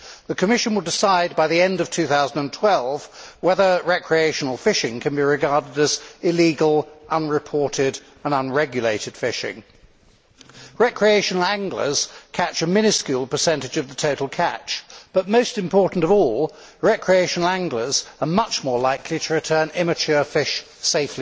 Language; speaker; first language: English; native; English